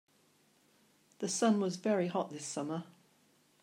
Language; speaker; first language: English; native; English